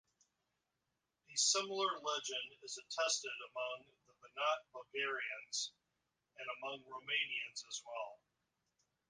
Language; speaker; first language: English; native; English